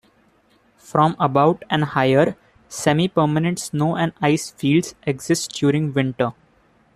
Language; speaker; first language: English; non-native, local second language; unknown